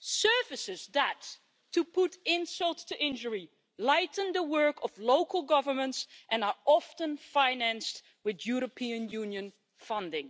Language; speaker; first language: English; non-native, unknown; Dutch